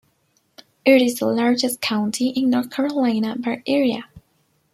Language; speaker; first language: English; non-native, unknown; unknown